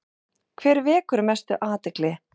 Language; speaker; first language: Icelandic; non-native, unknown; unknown